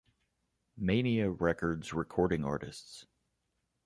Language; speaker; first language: English; native; English